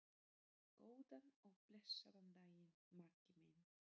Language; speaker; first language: Icelandic; non-native, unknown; Polish